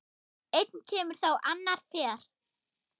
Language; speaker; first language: Icelandic; non-native, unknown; German